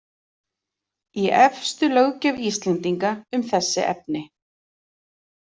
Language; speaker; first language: Icelandic; native; Icelandic